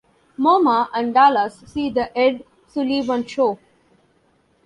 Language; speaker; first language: English; non-native, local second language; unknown